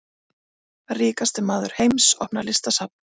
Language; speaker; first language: Icelandic; native; Icelandic